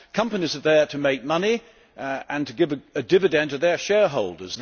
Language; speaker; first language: English; native; English